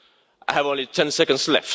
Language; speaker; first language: English; non-native, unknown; Estonian